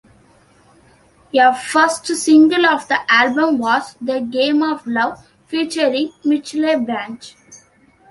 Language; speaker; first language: English; non-native, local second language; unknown